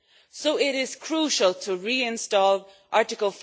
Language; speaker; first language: English; non-native, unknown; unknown